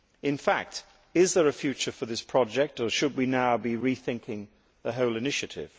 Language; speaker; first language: English; native; English